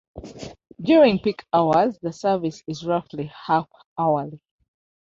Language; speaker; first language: English; non-native, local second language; Ganda